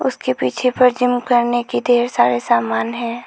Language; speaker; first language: Hindi; non-native, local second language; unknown